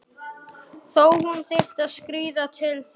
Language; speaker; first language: Icelandic; non-native, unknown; German